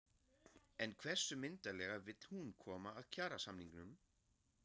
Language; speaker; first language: Icelandic; non-native, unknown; German